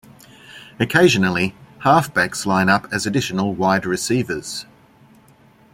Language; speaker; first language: English; native; English